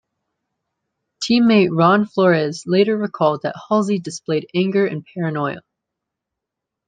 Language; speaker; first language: English; native; English